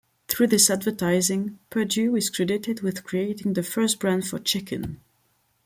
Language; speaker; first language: English; non-native, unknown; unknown